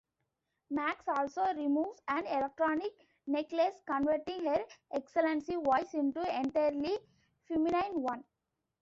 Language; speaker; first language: English; non-native, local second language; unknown